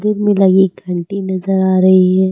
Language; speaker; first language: Hindi; native; Hindi